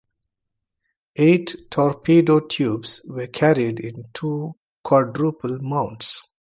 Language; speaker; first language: English; non-native, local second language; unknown